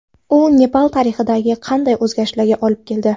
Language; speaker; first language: Uzbek; non-native, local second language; Kara-Kalpak